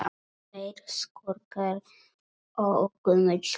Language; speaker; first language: Icelandic; non-native, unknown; Polish